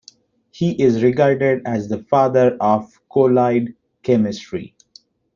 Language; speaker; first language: English; non-native, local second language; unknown